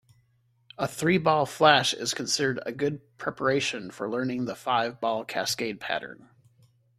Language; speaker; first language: English; native; English